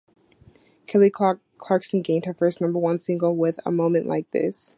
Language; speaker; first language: English; native; English